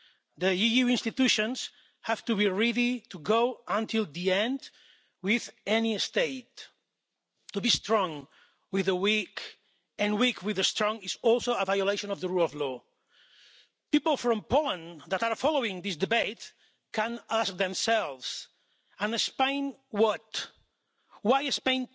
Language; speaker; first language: English; non-native, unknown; Catalan